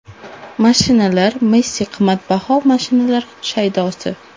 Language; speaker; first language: Uzbek; non-native, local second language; Russian